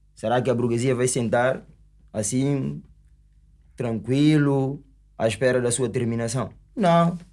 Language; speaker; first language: Portuguese; non-native, local second language; Upper Guinea Crioulo